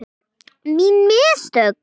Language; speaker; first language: Icelandic; non-native, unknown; English